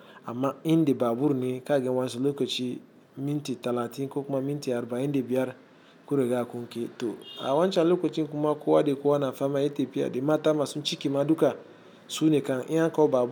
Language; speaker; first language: Hausa; non-native, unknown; Igbo